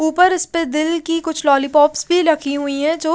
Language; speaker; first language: Hindi; native; Hindi